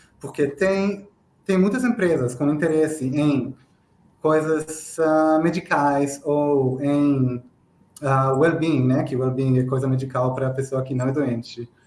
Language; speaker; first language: Portuguese; non-native, fluent; Hebrew